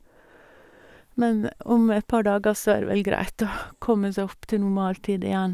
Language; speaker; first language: Norwegian; native; Norwegian